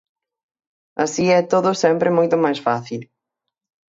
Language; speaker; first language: Galician; native; Galician